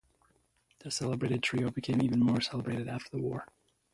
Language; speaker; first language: English; native; English